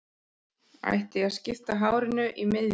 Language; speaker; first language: Icelandic; native; Icelandic